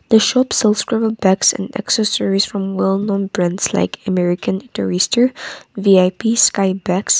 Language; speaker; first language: English; non-native, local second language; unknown